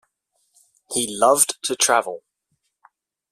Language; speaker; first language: English; native; English